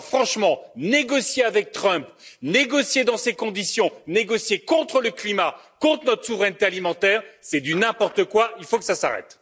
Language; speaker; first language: French; native; French